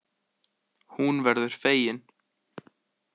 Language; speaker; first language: Icelandic; native; Icelandic